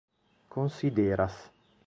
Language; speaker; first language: Esperanto; non-native, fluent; Italian